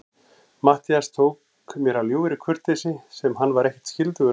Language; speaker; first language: Icelandic; native; Icelandic